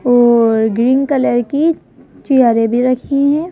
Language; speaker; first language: Hindi; native; Hindi